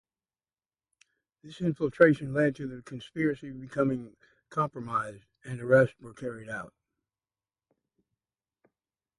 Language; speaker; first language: English; native; English